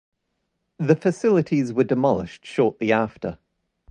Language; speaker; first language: English; native; English